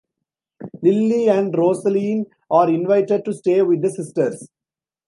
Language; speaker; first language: English; non-native, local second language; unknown